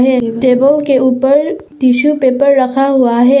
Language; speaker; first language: Hindi; early bilingual, other home language; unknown